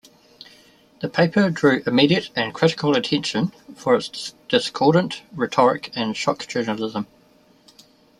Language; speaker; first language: English; native; English